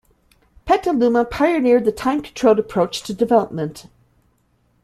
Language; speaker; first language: English; native; English